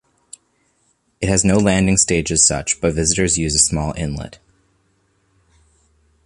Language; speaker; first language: English; native; English